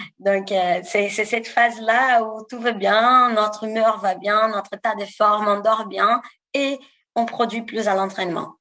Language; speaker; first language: French; non-native, fluent; Portuguese